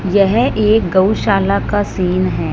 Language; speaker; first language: Hindi; non-native, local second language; Punjabi